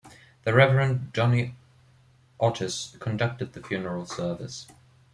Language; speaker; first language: English; non-native, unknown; German